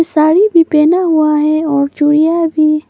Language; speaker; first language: Hindi; non-native, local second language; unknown